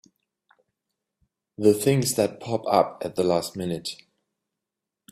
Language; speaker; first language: English; native; English